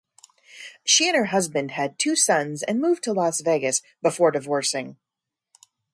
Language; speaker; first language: English; native; English